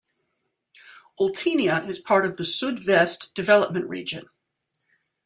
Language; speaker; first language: English; native; English